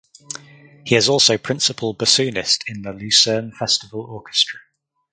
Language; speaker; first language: English; native; English